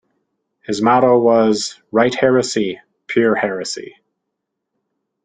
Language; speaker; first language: English; native; English